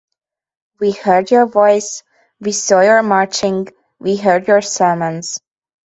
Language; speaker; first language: English; non-native, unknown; Hungarian